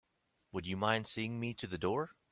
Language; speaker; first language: English; native; English